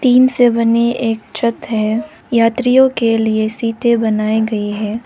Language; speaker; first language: Hindi; non-native, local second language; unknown